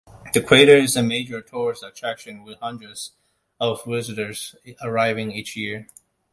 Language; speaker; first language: English; non-native, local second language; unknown